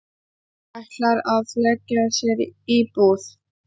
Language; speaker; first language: Icelandic; non-native, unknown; Polish